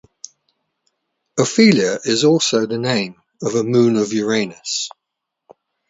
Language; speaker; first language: English; native; English